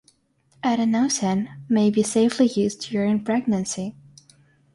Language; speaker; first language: English; non-native, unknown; Russian